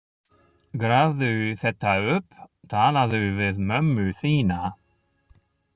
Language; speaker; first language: Icelandic; non-native, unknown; German